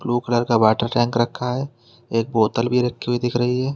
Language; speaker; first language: Hindi; native; Hindi